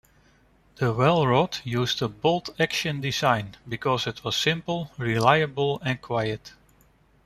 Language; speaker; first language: English; non-native, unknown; Dutch